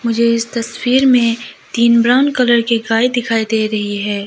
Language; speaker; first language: Hindi; non-native, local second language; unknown